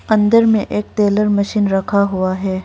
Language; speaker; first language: Hindi; non-native, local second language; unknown